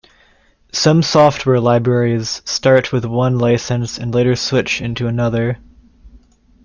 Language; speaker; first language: English; native; English